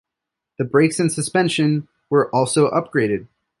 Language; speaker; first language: English; native; English